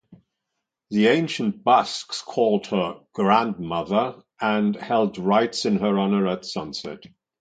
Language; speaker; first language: English; non-native, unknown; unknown